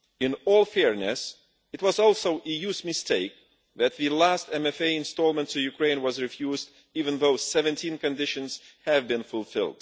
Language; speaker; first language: English; non-native, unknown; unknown